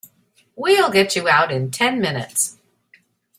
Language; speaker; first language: English; native; English